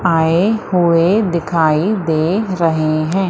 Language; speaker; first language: Hindi; native; Hindi